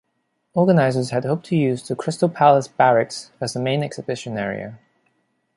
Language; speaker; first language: English; non-native, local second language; Cantonese